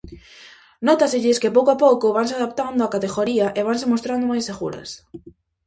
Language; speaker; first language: Galician; native; Galician